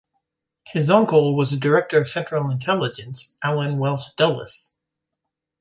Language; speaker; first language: English; native; English